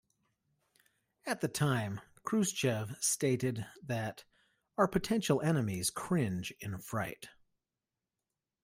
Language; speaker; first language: English; native; English